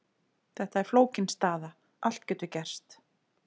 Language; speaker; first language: Icelandic; native; Icelandic